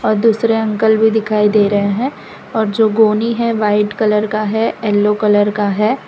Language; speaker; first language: Hindi; non-native, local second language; Gujarati